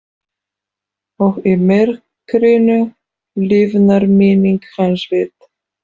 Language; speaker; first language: Icelandic; non-native, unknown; Polish